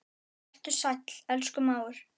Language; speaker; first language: Icelandic; native; Icelandic